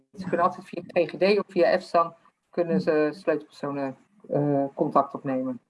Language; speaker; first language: Dutch; native; Dutch